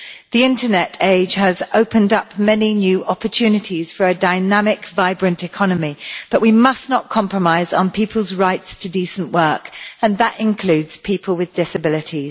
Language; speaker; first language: English; native; English